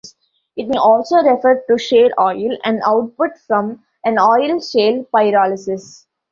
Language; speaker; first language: English; non-native, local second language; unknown